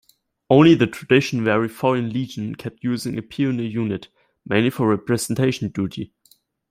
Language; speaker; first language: English; non-native, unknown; German